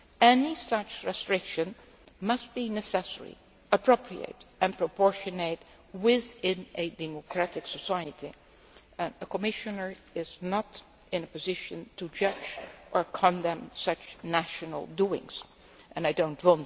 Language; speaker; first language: English; non-native, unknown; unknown